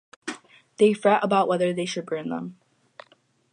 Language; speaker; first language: English; native; English